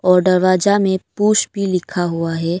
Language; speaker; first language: Hindi; non-native, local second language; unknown